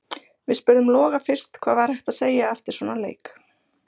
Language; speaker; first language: Icelandic; native; Icelandic